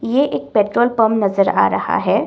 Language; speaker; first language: Hindi; non-native, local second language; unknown